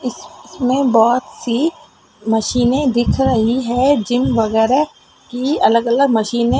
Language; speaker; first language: Hindi; native; Hindi